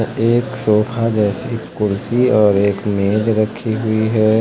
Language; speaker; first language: Hindi; native; Hindi